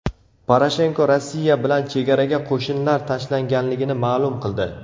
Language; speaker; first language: Uzbek; native; Uzbek